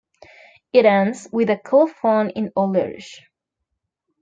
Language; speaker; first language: English; non-native, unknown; Spanish